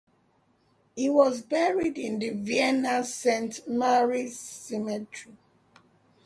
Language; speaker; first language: English; non-native, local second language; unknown